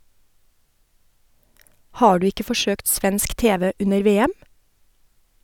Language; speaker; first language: Norwegian; native; Norwegian